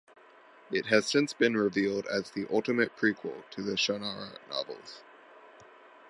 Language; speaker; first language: English; native; English